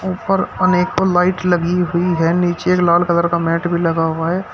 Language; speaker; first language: Hindi; native; Hindi